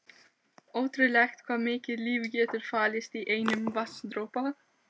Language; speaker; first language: Icelandic; non-native, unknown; Albanian